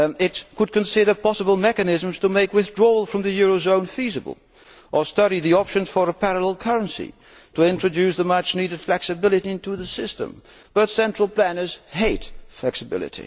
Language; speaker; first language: English; non-native, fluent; Dutch